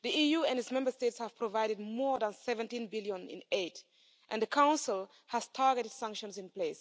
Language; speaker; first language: English; non-native, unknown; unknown